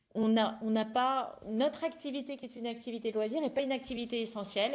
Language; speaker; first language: French; native; French